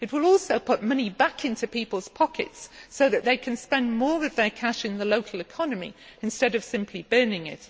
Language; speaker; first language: English; native; English